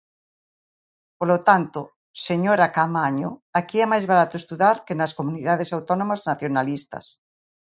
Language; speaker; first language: Galician; native; Galician